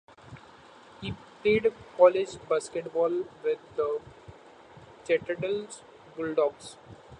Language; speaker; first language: English; non-native, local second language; Marathi